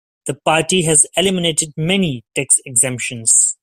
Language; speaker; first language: English; non-native, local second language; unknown